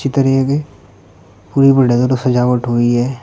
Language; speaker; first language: Hindi; native; Hindi